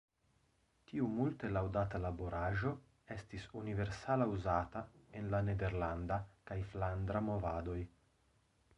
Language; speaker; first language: Esperanto; non-native, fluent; Italian